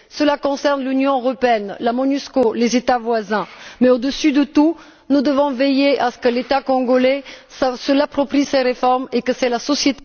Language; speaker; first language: French; non-native, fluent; Bulgarian